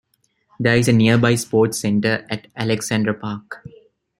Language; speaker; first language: English; non-native, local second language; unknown